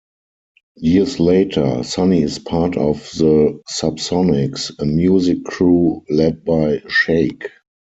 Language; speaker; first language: English; non-native, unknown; German